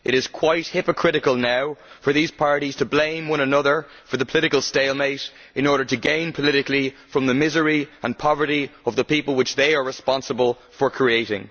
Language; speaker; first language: English; native; English